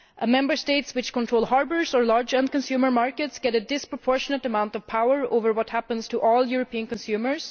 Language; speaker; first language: English; non-native, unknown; Swedish